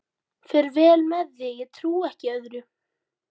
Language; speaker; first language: Icelandic; native; Icelandic